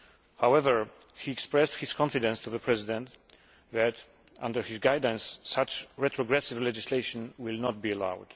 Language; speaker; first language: English; non-native, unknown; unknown